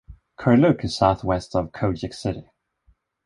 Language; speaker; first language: English; non-native, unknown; Swedish